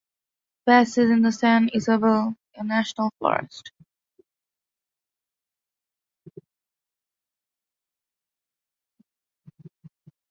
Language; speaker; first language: English; non-native, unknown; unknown